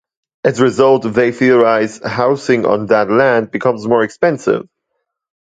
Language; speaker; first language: English; non-native, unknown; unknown